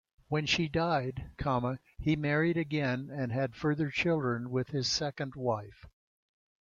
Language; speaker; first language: English; native; English